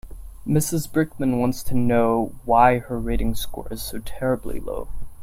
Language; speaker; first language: English; non-native, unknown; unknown